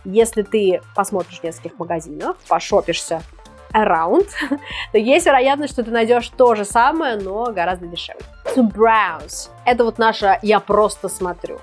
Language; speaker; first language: Russian; native; Russian